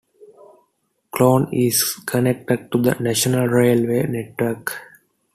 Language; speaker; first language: English; non-native, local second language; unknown